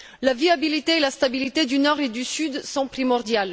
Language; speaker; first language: French; non-native, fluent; Bulgarian